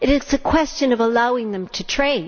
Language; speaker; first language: English; native; English